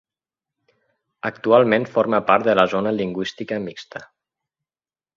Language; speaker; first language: Catalan; native; Catalan